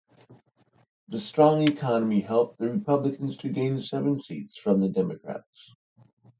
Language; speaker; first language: English; native; English